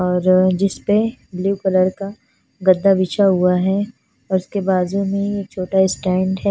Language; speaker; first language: Hindi; non-native, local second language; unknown